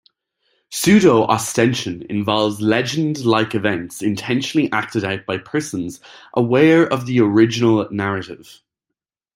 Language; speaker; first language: English; native; English